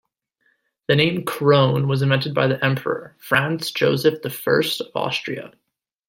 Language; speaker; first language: English; native; English